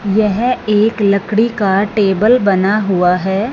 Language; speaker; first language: Hindi; non-native, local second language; Punjabi